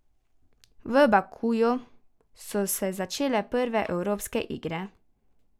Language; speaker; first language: Slovenian; native; Slovenian